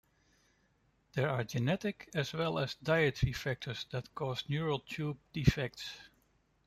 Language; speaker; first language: English; non-native, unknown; Dutch